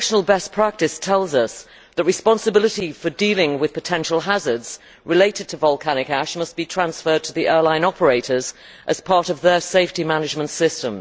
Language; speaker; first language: English; native; English